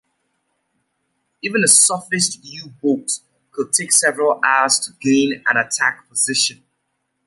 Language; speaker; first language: English; native; English